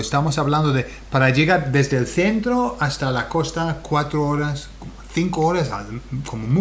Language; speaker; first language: Spanish; non-native, fluent; English